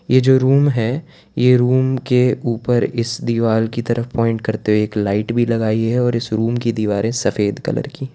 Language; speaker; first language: Hindi; non-native, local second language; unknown